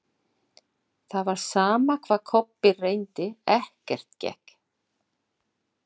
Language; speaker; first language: Icelandic; non-native, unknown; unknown